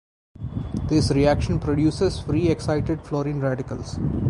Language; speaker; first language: English; non-native, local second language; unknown